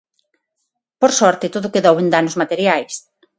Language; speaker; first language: Galician; non-native, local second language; Spanish